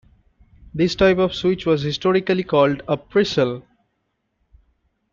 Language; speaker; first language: English; non-native, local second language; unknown